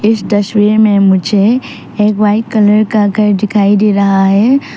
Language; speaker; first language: Hindi; early bilingual, other home language; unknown